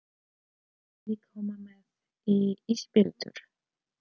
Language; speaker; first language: Icelandic; non-native, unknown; Polish